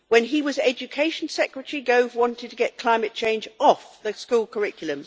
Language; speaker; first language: English; native; English